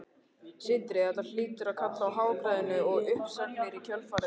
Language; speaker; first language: Icelandic; native; Icelandic